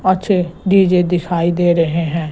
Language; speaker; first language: Hindi; non-native, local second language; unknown